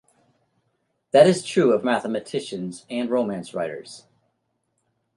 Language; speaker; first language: English; native; English